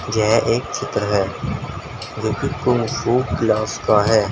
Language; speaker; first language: Hindi; native; Hindi